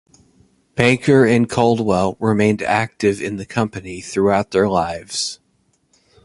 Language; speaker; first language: English; native; English